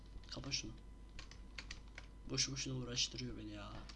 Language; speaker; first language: Turkish; native; Turkish